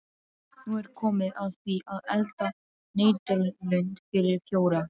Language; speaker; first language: Icelandic; non-native, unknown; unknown